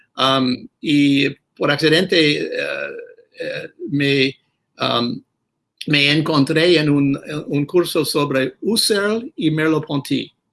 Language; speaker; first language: Spanish; non-native, fluent; English